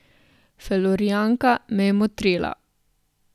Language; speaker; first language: Slovenian; native; Slovenian